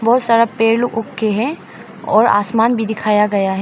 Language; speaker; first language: Hindi; non-native, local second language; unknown